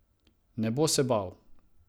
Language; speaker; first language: Slovenian; non-native, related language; Croatian